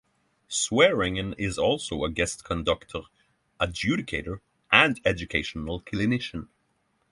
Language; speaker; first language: English; non-native, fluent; Norwegian